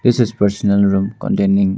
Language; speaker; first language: English; non-native, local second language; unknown